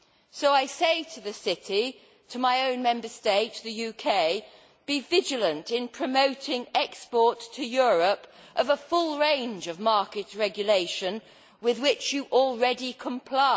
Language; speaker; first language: English; native; English